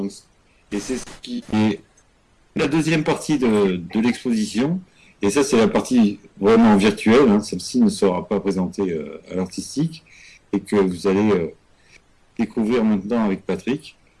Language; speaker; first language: French; native; French